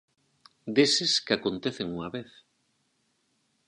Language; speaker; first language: Galician; native; Galician